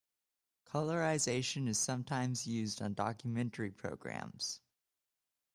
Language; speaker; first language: English; native; English